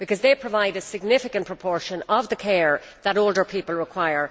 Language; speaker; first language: English; native; English